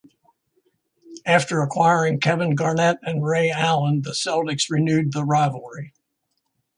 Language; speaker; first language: English; native; English